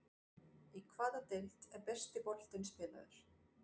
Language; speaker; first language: Icelandic; non-native, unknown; French